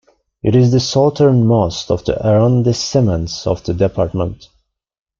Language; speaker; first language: English; non-native, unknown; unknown